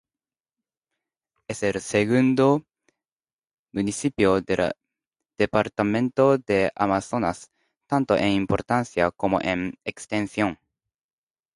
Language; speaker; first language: Spanish; non-native, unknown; Japanese